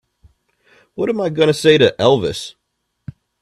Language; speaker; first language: English; native; English